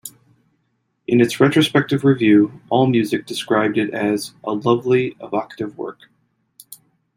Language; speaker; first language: English; native; English